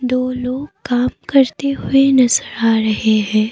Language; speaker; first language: Hindi; non-native, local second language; Assamese